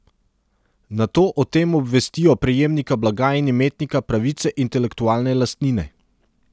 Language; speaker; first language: Slovenian; non-native, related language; Serbian